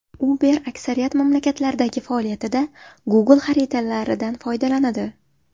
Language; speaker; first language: Uzbek; native; Uzbek